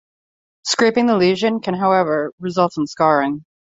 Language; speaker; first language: English; native; English